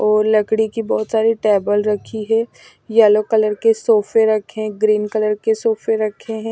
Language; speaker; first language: Hindi; non-native, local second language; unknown